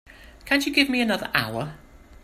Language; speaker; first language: English; native; English